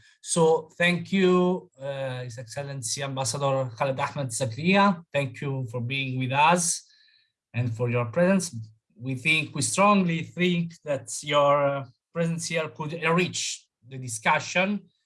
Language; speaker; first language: English; non-native, fluent; Italian